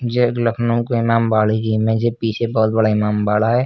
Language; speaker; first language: Hindi; native; Hindi